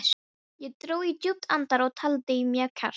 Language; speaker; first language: Icelandic; non-native, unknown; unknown